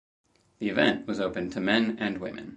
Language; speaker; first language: English; native; English